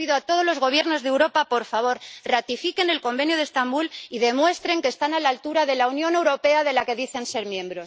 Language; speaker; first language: Spanish; native; Spanish